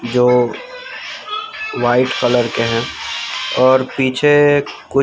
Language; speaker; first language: Hindi; non-native, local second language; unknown